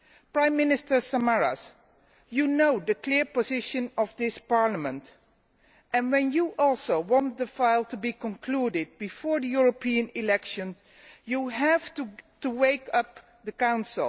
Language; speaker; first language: English; non-native, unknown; Dutch